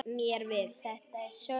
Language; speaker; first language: Icelandic; native; Icelandic